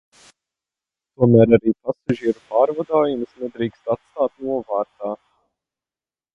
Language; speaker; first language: Latvian; non-native, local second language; Russian